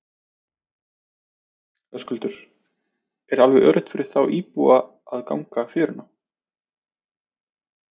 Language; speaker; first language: Icelandic; native; Icelandic